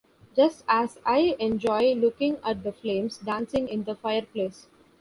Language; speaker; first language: English; non-native, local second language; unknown